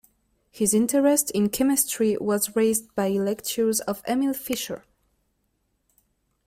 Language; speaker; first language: English; non-native, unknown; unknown